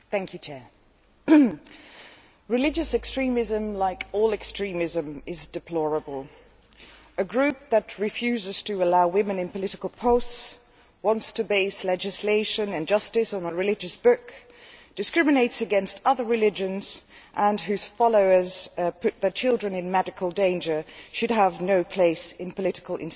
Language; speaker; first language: English; non-native, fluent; Dutch